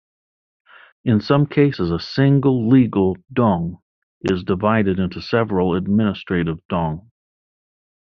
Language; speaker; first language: English; native; English